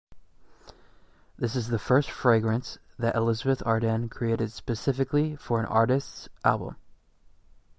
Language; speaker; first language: English; native; English